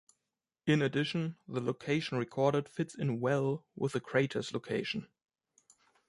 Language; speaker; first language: English; non-native, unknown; German